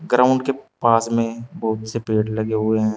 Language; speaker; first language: Hindi; native; Hindi